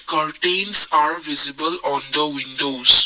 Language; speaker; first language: English; non-native, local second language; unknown